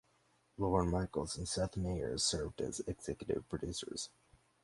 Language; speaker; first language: English; native; English